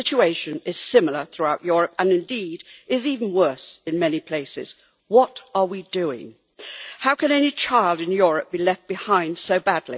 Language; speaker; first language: English; native; English